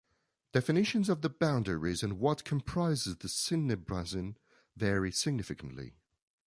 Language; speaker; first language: English; non-native, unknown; French